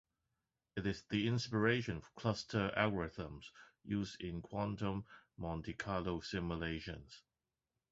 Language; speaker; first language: English; non-native, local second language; Cantonese